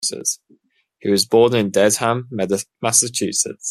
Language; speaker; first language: English; native; English